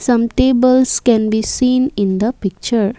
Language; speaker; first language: English; non-native, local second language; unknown